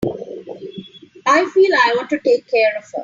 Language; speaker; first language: English; non-native, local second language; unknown